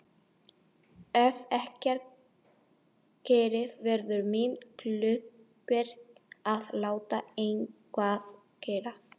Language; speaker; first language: Icelandic; non-native, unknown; Spanish